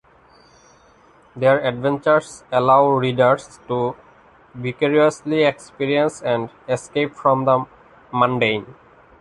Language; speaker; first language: English; non-native, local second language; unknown